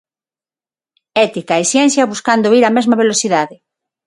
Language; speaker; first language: Galician; non-native, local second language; Spanish